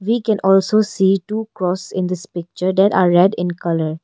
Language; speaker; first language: English; non-native, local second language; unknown